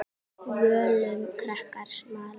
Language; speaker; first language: Icelandic; native; Icelandic